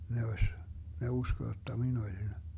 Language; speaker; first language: Finnish; early bilingual, heritage; Finnish